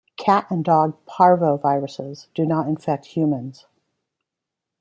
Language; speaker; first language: English; native; English